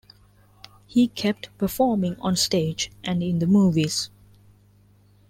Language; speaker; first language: English; non-native, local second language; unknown